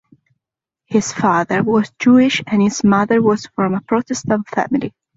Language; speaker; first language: English; non-native, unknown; Italian